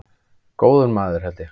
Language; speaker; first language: Icelandic; native; Icelandic